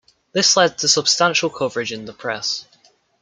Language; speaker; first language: English; native; English